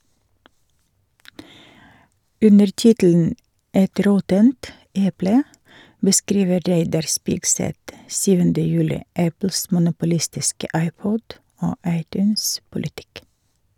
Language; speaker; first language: Norwegian; non-native, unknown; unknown